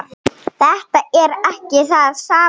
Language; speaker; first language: Icelandic; non-native, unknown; Slovenian